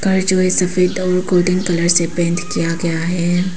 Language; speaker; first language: Hindi; non-native, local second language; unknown